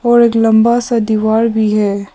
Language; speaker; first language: Hindi; early bilingual, other home language; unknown